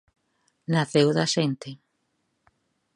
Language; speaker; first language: Galician; native; Galician